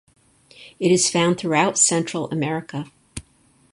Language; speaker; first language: English; native; English